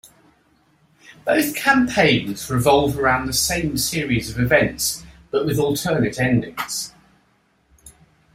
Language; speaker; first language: English; native; English